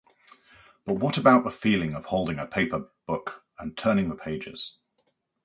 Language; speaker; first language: English; native; English